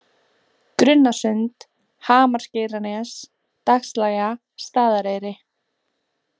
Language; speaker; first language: Icelandic; native; Icelandic